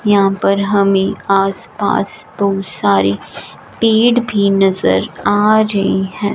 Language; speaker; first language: Hindi; non-native, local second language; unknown